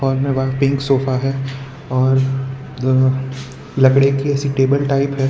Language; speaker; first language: Hindi; non-native, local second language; Gujarati